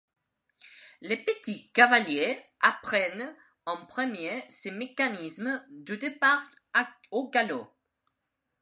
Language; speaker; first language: French; non-native, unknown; Spanish